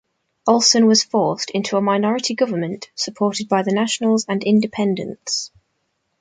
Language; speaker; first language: English; native; English